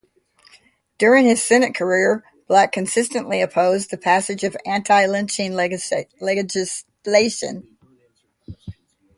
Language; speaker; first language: English; native; English